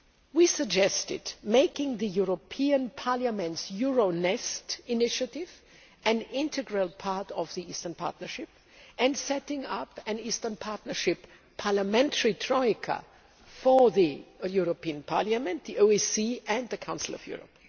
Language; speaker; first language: English; non-native, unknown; German